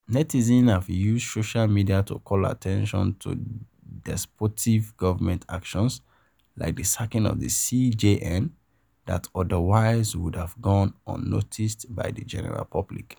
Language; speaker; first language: English; non-native, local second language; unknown